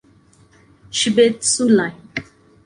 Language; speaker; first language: English; non-native, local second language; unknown